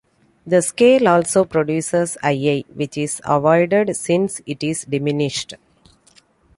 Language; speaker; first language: English; non-native, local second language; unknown